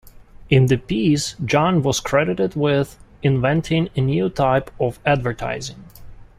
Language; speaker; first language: English; non-native, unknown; Russian